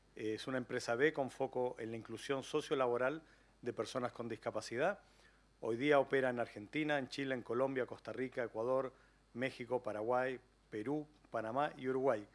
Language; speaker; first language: Spanish; native; Spanish